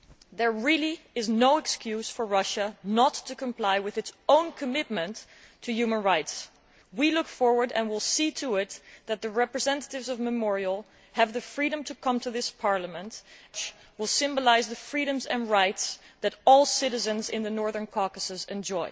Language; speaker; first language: English; non-native, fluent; Dutch